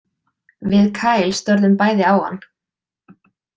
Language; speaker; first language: Icelandic; native; Icelandic